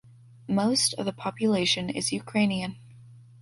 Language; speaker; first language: English; native; English